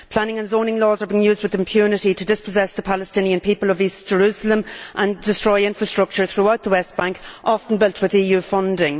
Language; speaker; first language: English; native; English